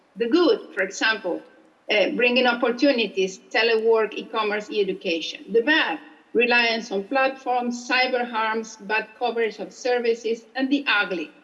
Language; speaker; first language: English; non-native, fluent; Spanish